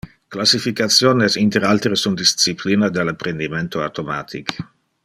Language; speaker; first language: Interlingua; non-native, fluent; Dutch